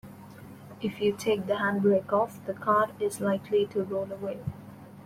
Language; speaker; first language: English; non-native, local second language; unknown